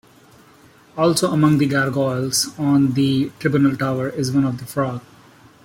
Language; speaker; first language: English; non-native, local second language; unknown